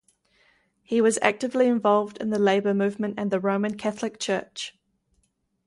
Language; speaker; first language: English; native; English